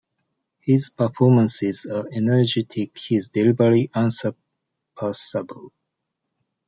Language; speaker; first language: English; non-native, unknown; Japanese